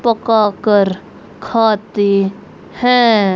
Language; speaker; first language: Hindi; native; Hindi